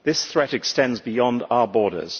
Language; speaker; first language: English; native; English